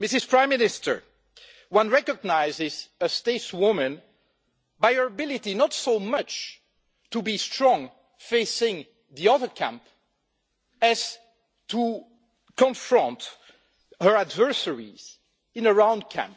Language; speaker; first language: English; non-native, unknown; French